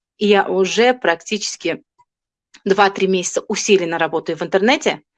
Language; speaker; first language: Russian; non-native, local second language; Tajik